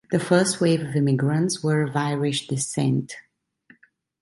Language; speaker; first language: English; non-native, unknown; Italian